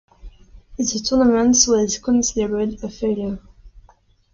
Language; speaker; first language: English; non-native, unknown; French